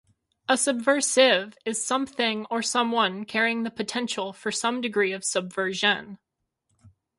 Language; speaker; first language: English; native; English